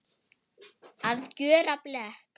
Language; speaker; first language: Icelandic; non-native, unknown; German